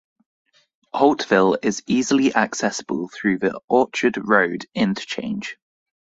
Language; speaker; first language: English; native; English